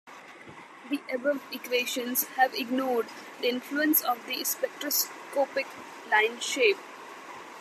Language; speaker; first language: English; non-native, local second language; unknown